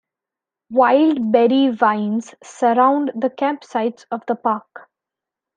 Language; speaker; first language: English; non-native, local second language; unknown